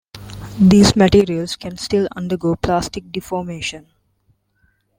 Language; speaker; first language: English; non-native, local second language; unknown